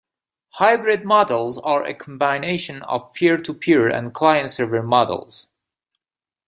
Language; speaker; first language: English; native; English